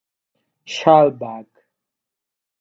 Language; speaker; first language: English; non-native, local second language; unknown